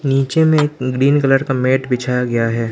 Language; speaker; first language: Hindi; non-native, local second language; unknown